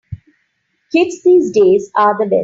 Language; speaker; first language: English; non-native, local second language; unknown